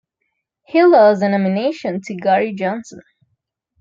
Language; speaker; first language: English; non-native, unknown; Spanish